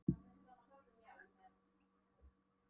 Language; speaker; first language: Icelandic; non-native, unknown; Polish